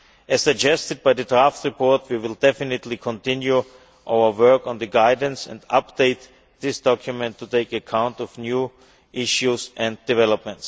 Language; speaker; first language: English; non-native, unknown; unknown